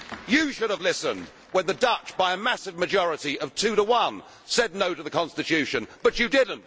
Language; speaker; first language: English; native; English